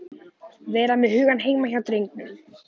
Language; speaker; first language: Icelandic; native; Icelandic